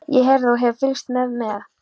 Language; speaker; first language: Icelandic; non-native, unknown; Polish